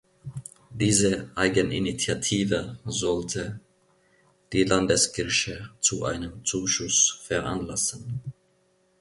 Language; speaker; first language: German; non-native, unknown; Finnish